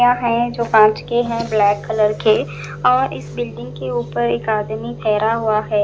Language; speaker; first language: Hindi; non-native, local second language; Punjabi